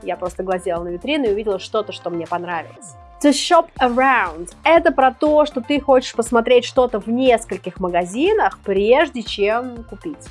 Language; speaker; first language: Russian; native; Russian